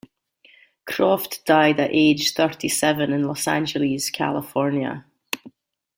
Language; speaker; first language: English; native; English